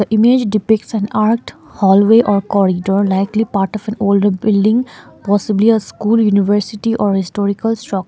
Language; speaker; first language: English; non-native, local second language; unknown